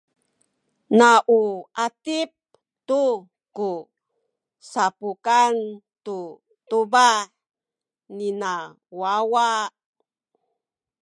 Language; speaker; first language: Sakizaya; native; Sakizaya